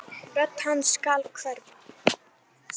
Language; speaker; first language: Icelandic; native; Icelandic